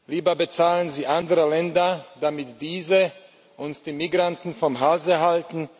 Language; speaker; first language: German; non-native, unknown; Slovak